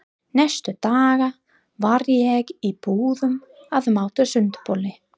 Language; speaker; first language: Icelandic; non-native, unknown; English